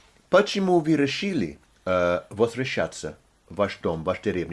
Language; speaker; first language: Russian; non-native, learner; English